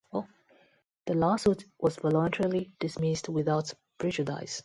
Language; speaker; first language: English; non-native, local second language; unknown